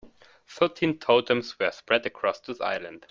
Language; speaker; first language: English; non-native, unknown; German